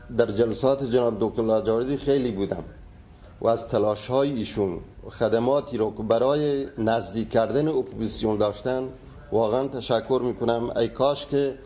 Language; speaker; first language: Persian; non-native, local second language; Baluchi